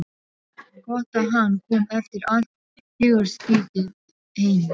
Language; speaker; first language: Icelandic; non-native, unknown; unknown